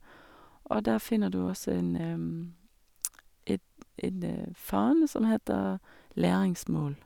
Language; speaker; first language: Norwegian; non-native, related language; Danish